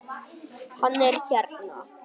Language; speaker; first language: Icelandic; non-native, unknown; Vietnamese